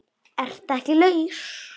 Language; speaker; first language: Icelandic; non-native, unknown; Polish